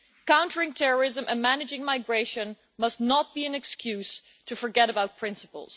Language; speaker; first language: English; non-native, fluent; Dutch